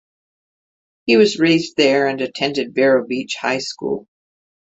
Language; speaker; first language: English; native; English